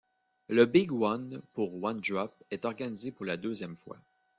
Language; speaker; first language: French; native; French